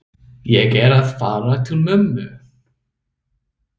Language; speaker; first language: Icelandic; non-native, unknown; English